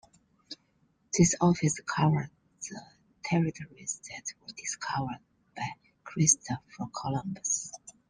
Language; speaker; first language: English; non-native, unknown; Chinese